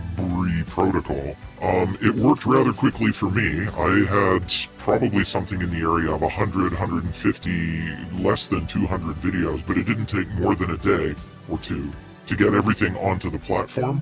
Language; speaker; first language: English; native; English